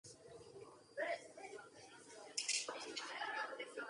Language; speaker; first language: English; native; English